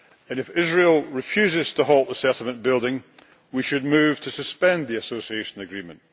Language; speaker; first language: English; native; English